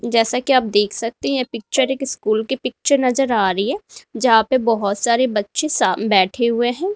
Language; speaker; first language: Hindi; native; Hindi